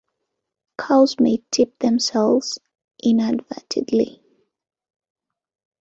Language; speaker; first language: English; non-native, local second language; Ganda